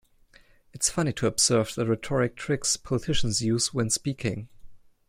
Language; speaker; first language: English; non-native, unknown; German